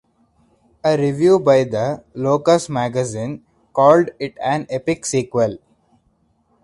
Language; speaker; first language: English; non-native, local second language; Hindi